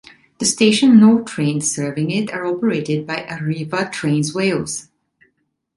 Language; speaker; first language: English; non-native, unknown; Italian